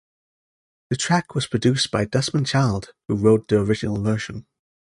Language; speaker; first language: English; native; English